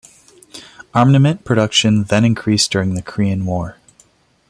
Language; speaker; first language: English; non-native, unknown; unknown